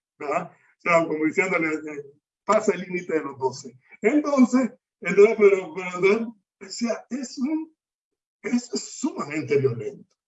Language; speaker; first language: Spanish; native; Spanish